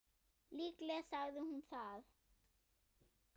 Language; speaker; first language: Icelandic; non-native, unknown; German